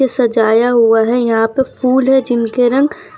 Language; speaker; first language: Hindi; non-native, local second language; Gujarati